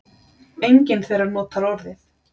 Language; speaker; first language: Icelandic; native; Icelandic